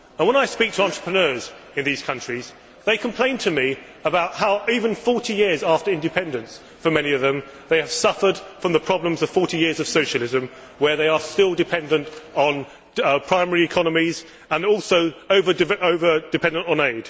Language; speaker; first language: English; native; English